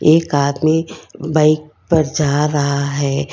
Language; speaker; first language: Hindi; non-native, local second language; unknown